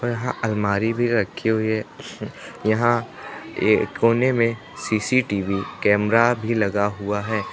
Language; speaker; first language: Hindi; native; Hindi